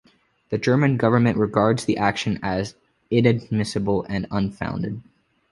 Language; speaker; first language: English; native; English